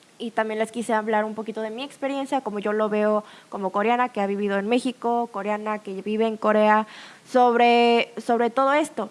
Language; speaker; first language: Spanish; early bilingual, other home language; Korean